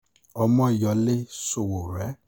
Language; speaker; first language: English; non-native, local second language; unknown